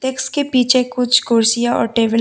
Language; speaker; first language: Hindi; non-native, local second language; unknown